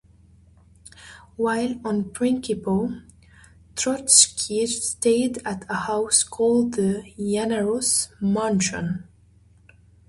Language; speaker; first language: English; native; English